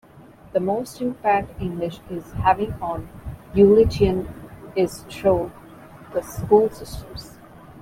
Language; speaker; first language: English; non-native, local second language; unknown